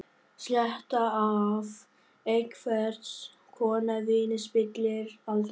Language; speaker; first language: Icelandic; non-native, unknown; Vietnamese